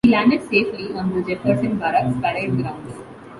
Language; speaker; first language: English; non-native, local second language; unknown